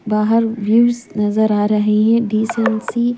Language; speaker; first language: Hindi; non-native, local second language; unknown